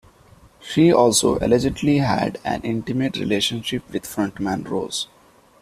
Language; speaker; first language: English; non-native, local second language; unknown